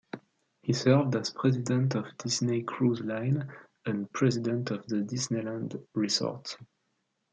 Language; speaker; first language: English; non-native, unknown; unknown